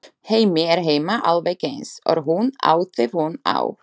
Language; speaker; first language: Icelandic; non-native, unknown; Slovak